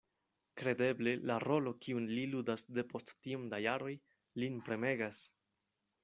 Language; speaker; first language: Esperanto; non-native, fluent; Spanish